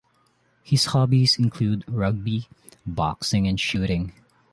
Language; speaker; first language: English; non-native, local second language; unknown